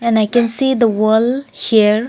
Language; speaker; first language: English; non-native, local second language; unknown